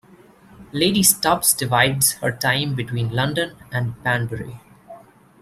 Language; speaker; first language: English; non-native, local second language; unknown